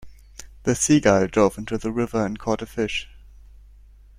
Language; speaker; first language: English; non-native, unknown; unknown